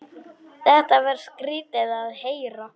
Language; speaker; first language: Icelandic; non-native, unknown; Polish